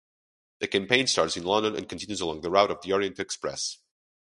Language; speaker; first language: English; non-native, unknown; Portuguese